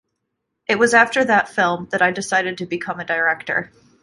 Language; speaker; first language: English; native; English